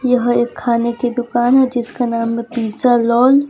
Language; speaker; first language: Hindi; non-native, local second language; Gujarati